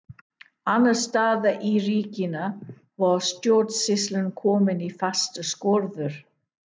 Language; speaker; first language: Icelandic; non-native, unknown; English